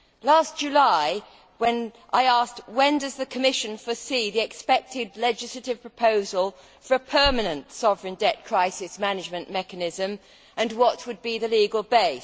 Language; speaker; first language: English; native; English